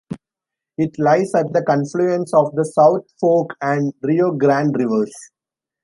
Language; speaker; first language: English; non-native, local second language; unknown